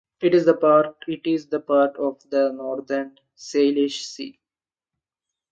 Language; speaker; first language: English; non-native, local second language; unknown